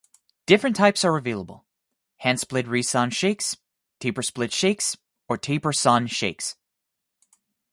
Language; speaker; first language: English; native; English